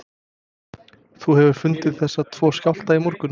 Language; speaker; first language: Icelandic; non-native, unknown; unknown